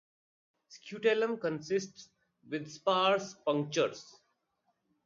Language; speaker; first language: English; non-native, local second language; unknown